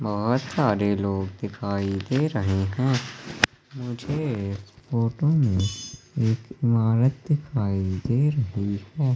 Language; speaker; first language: Hindi; native; Hindi